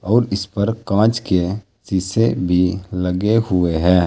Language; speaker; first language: Hindi; native; Hindi